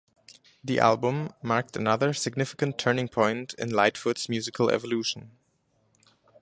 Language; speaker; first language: English; non-native, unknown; German